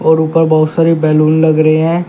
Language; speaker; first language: Hindi; native; Hindi